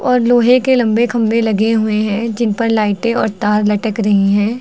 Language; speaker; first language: Hindi; native; Hindi